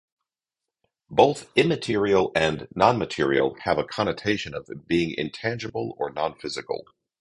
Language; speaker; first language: English; native; English